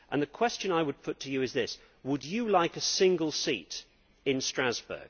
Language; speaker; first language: English; native; English